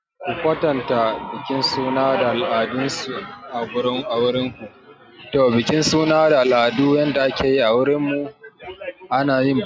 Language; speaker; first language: Hausa; native; Hausa